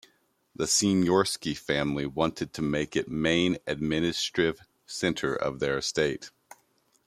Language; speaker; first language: English; native; English